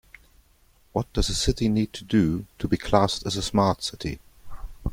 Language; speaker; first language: English; non-native, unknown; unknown